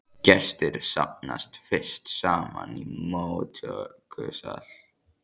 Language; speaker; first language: Icelandic; native; Icelandic